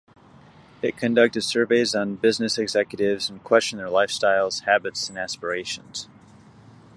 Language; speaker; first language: English; native; English